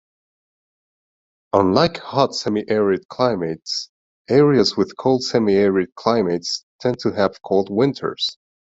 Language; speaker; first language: English; non-native, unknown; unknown